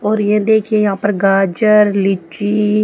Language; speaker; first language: Hindi; native; Hindi